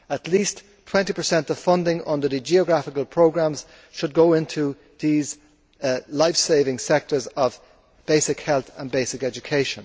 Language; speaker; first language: English; native; English